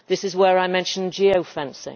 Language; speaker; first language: English; native; English